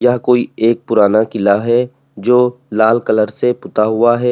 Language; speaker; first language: Hindi; native; Hindi